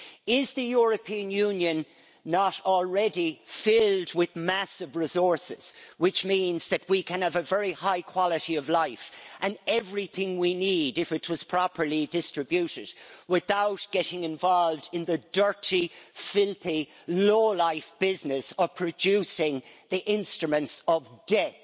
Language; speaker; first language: English; native; English